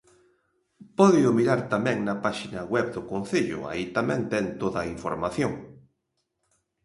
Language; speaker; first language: Galician; native; Galician